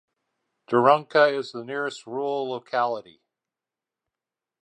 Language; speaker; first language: English; native; English